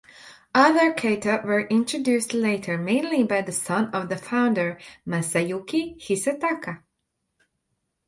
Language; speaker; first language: English; non-native, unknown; Latvian